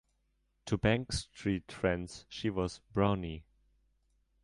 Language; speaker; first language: English; non-native, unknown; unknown